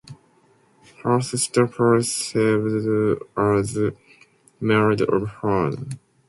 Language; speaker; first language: English; non-native, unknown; Japanese